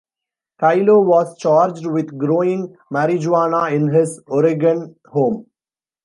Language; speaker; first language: English; non-native, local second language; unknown